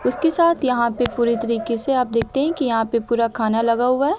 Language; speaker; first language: Hindi; native; Hindi